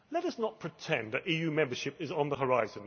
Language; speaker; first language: English; native; English